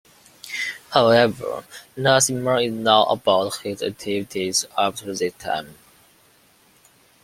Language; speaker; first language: English; non-native, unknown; Chinese